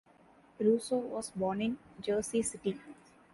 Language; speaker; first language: English; non-native, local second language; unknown